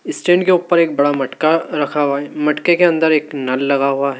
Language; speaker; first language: Hindi; native; Hindi